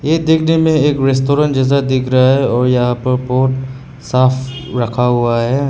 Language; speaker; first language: Hindi; non-native, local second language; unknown